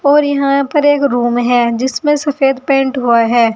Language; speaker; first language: Hindi; native; Hindi